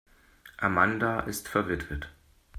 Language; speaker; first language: German; native; German